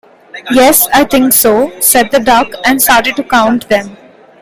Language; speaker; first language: English; non-native, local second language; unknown